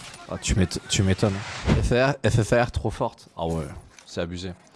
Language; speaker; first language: French; native; French